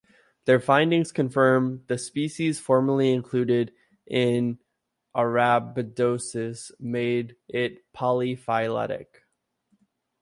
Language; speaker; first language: English; native; English